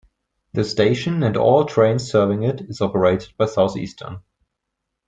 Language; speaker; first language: English; non-native, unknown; German